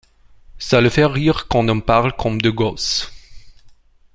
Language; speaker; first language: French; non-native, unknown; Romanian